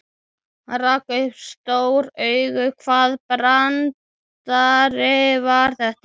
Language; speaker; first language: Icelandic; native; Icelandic